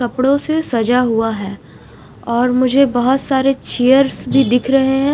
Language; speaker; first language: Hindi; non-native, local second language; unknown